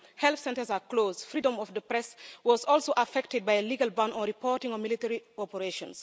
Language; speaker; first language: English; non-native, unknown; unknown